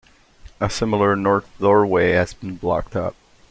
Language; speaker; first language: English; non-native, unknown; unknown